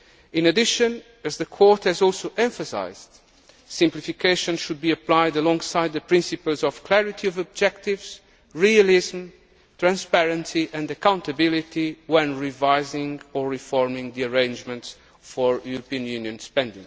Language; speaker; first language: English; non-native, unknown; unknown